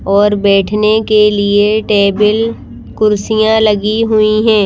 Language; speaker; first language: Hindi; native; Hindi